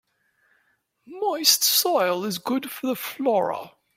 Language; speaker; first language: English; native; English